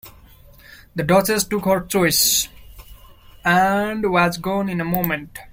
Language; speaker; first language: English; non-native, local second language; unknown